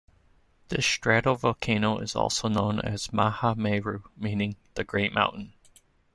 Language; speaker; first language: English; native; English